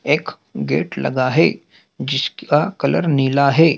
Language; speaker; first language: Hindi; native; Hindi